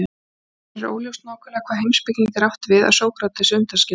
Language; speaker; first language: Icelandic; native; Icelandic